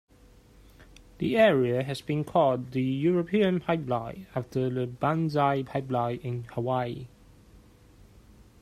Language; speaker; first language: English; non-native, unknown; Chinese